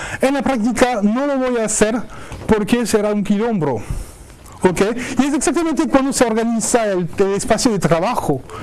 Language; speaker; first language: Spanish; non-native, fluent; French